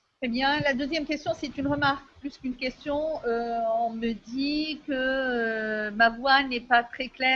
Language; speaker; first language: French; non-native, local second language; Arabic